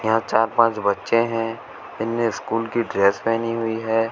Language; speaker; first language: Hindi; native; Hindi